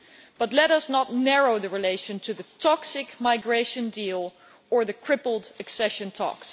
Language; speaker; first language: English; non-native, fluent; Dutch